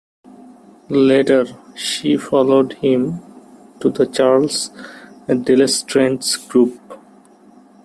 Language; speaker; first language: English; non-native, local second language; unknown